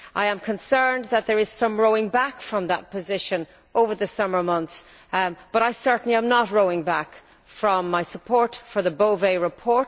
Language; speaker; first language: English; native; English